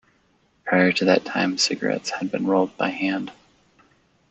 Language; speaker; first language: English; native; English